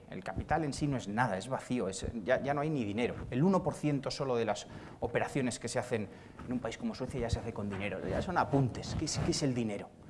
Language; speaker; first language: Spanish; native; Spanish